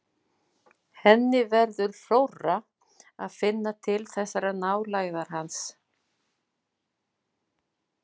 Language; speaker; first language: Icelandic; non-native, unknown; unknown